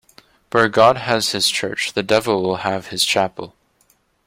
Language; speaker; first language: English; native; English